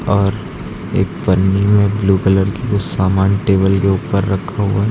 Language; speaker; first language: Hindi; native; Hindi